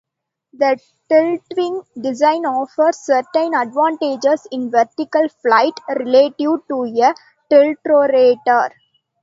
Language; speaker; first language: English; non-native, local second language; Tamil